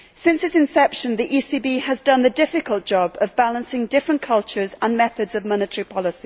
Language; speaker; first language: English; native; English